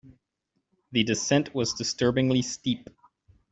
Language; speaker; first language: English; native; English